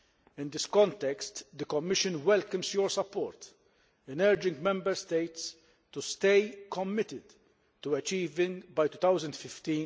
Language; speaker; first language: English; non-native, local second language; Maltese